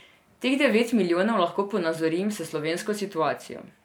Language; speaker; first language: Slovenian; non-native, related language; Serbian